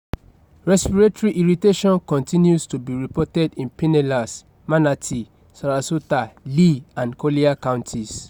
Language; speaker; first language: English; non-native, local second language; Yoruba